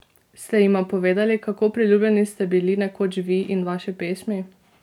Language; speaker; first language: Slovenian; native; Slovenian